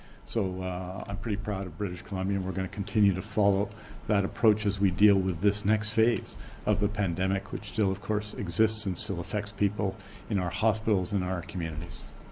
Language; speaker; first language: English; native; English